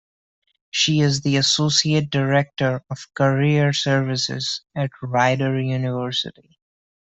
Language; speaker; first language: English; non-native, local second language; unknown